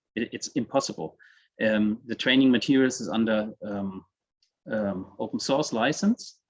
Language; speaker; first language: English; non-native, fluent; German